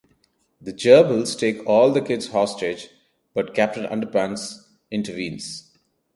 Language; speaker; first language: English; non-native, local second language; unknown